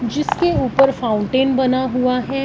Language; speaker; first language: Hindi; non-native, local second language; Punjabi